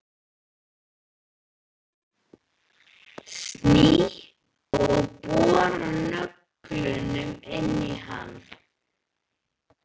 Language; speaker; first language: Icelandic; native; Icelandic